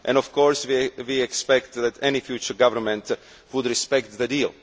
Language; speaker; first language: English; non-native, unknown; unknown